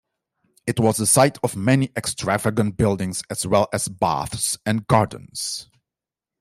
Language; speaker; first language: English; non-native, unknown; Dutch